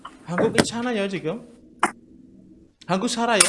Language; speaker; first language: Korean; non-native, learner; Indonesian